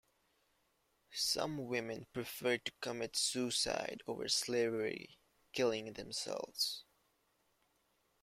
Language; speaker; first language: English; native; English